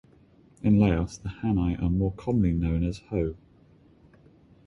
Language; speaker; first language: English; native; English